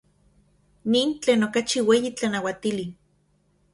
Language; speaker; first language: Central Puebla Nahuatl; non-native, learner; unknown